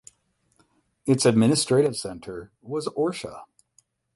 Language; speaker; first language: English; native; English